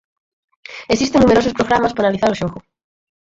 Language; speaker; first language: Galician; native; Galician